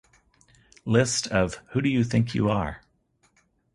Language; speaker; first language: English; native; English